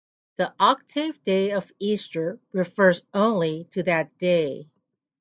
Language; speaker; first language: English; native; English